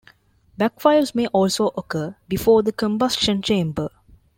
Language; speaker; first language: English; non-native, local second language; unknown